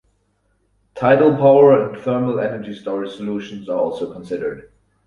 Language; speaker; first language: English; non-native, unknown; German